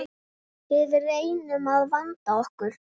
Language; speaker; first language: Icelandic; native; Icelandic